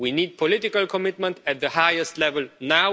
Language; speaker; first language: English; non-native, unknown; Romanian